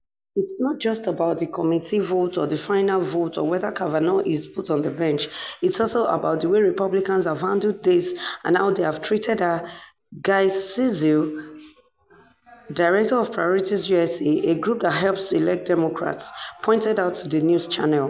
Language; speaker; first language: English; non-native, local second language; Yoruba